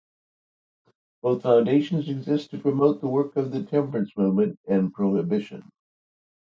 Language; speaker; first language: English; native; English